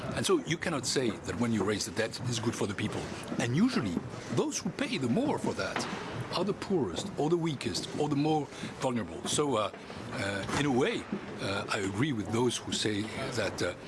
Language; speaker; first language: English; non-native, fluent; French